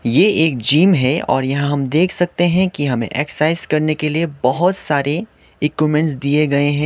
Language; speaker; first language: Hindi; non-native, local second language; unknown